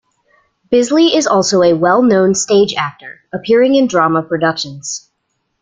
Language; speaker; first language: English; native; English